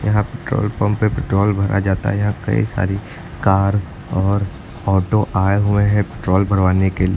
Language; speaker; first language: Hindi; native; Hindi